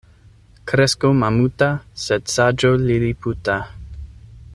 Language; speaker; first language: Esperanto; non-native, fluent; English